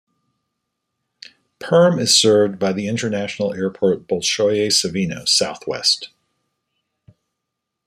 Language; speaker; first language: English; native; English